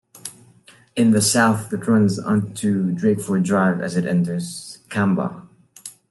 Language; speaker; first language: English; non-native, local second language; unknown